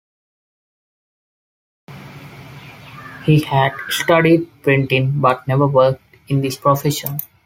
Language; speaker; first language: English; non-native, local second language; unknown